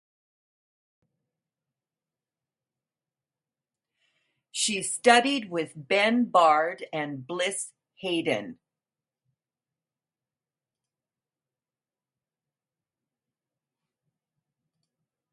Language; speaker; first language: English; native; English